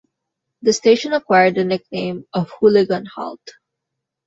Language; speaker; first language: English; non-native, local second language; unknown